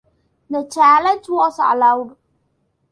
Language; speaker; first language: English; non-native, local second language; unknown